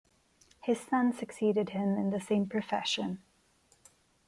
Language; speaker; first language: English; non-native, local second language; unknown